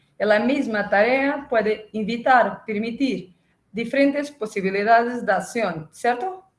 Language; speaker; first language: Spanish; non-native, related language; Portuguese